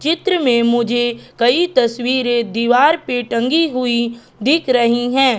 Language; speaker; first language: Hindi; native; Hindi